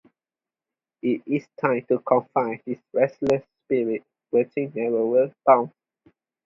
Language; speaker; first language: English; non-native, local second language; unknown